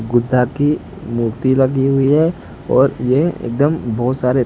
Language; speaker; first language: Hindi; non-native, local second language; Gujarati